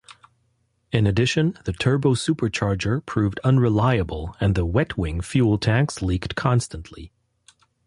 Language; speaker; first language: English; non-native, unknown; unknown